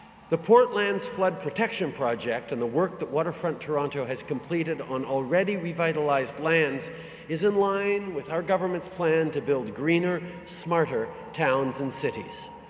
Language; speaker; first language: English; native; English